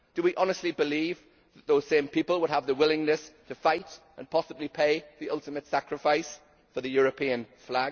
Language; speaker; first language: English; native; English